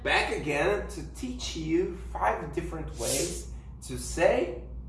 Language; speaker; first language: English; non-native, fluent; Portuguese